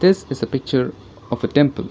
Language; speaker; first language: English; non-native, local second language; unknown